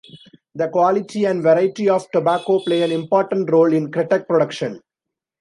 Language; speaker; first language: English; non-native, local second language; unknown